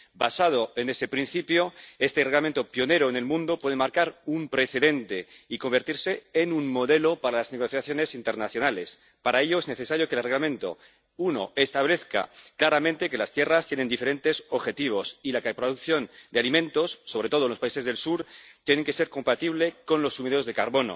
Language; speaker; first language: Spanish; native; Spanish